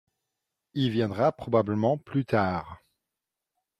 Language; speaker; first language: French; non-native, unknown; Dutch